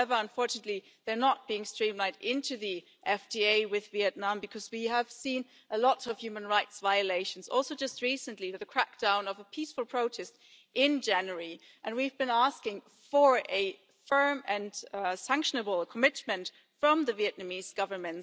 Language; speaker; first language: English; non-native, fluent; German